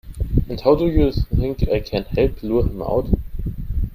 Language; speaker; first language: English; non-native, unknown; German